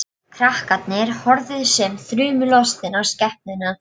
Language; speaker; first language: Icelandic; non-native, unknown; Polish